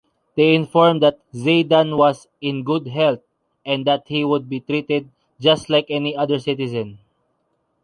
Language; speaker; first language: English; non-native, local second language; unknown